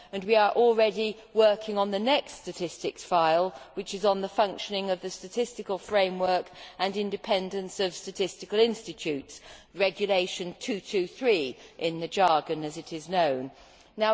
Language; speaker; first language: English; native; English